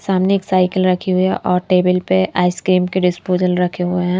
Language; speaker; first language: Hindi; native; Hindi